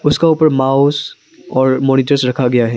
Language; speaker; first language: Hindi; non-native, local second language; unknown